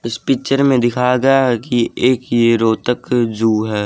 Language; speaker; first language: Hindi; native; Hindi